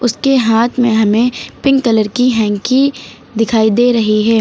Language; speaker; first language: Hindi; native; Hindi